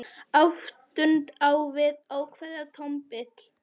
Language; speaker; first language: Icelandic; non-native, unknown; Polish